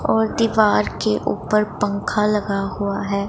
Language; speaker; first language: Hindi; non-native, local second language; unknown